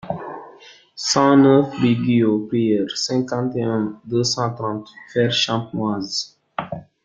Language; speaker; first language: French; non-native, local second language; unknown